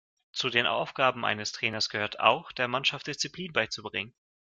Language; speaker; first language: German; non-native, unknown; Russian